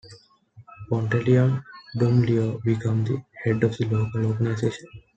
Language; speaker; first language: English; non-native, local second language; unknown